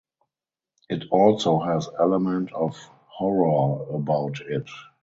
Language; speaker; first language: English; non-native, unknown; German